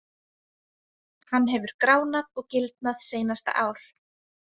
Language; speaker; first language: Icelandic; native; Icelandic